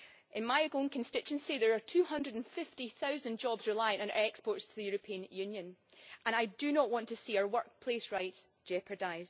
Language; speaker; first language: English; native; English